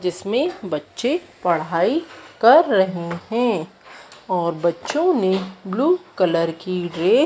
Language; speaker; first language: Hindi; native; Hindi